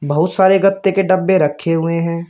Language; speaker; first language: Hindi; native; Hindi